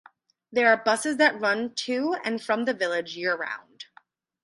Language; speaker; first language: English; native; English